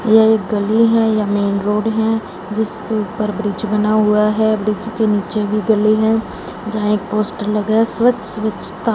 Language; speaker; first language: Hindi; non-native, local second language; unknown